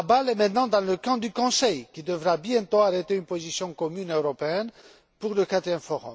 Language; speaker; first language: French; non-native, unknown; Romanian